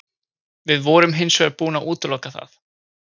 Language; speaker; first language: Icelandic; native; Icelandic